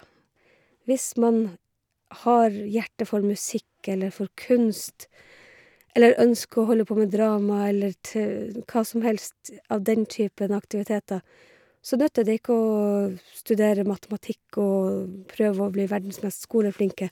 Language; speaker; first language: Norwegian; native; Norwegian